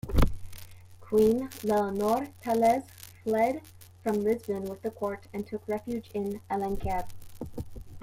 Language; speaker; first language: English; native; English